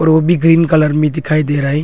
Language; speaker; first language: Hindi; non-native, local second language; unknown